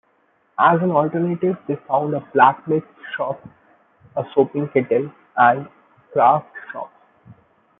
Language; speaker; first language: English; non-native, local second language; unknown